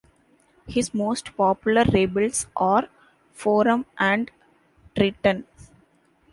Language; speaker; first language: English; non-native, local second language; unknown